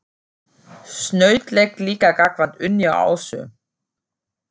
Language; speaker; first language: Icelandic; non-native, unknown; German